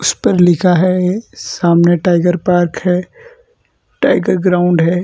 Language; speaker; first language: Hindi; non-native, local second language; Gujarati